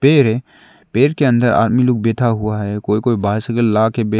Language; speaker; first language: Hindi; non-native, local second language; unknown